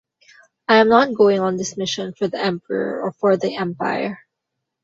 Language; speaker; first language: English; non-native, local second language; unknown